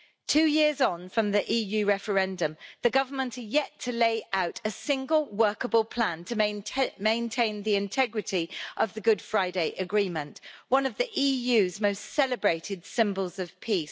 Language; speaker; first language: English; native; English